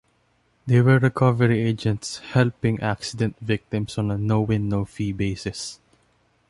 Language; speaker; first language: English; non-native, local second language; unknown